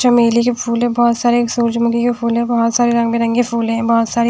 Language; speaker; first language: Hindi; non-native, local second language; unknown